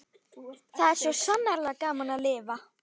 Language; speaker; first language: Icelandic; native; Icelandic